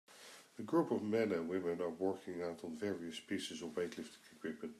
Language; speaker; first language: English; native; English